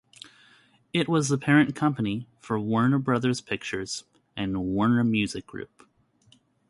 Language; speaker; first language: English; native; English